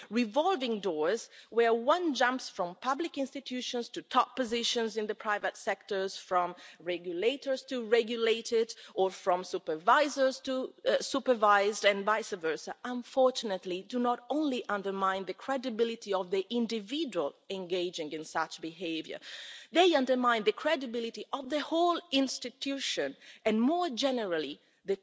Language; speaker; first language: English; non-native, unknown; Italian